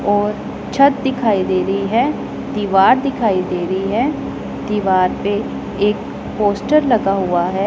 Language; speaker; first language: Hindi; non-native, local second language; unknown